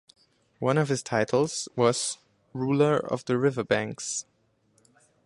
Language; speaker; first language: English; non-native, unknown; German